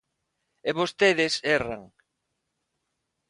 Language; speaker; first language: Galician; non-native, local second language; Spanish